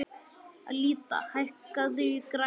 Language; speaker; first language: Icelandic; native; Icelandic